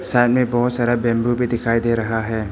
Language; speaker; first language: Hindi; early bilingual, other home language; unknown